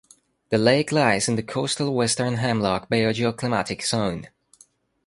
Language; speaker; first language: English; non-native, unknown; Spanish